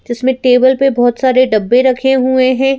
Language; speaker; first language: Hindi; native; Hindi